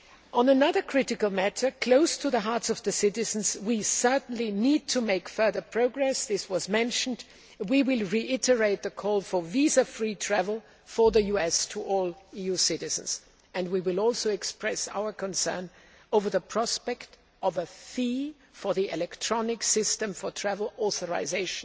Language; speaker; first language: English; non-native, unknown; German